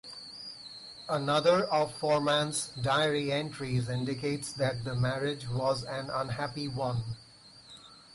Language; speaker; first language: English; non-native, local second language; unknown